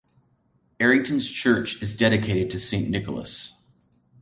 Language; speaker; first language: English; native; English